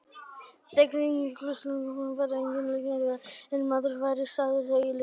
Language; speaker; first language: Icelandic; native; Icelandic